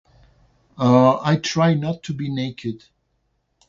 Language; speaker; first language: English; non-native, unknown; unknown